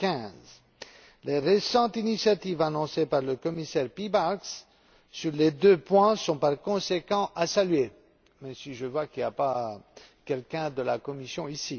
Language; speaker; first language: French; non-native, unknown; Romanian